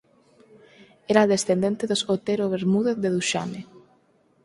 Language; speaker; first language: Galician; non-native, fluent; Spanish